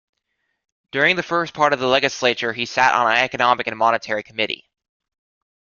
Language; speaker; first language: English; native; English